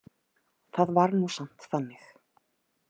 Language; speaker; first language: Icelandic; native; Icelandic